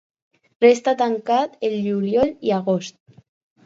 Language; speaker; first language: Catalan; non-native, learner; Spanish